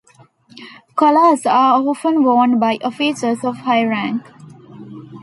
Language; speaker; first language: English; non-native, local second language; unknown